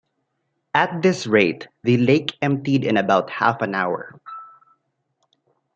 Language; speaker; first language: English; non-native, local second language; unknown